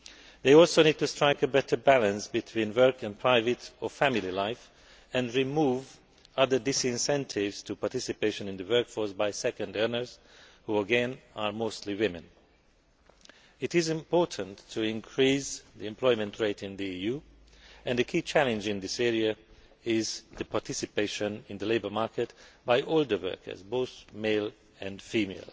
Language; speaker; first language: English; non-native, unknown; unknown